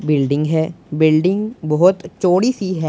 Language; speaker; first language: Hindi; non-native, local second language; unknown